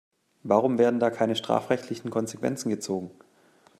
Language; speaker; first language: German; native; German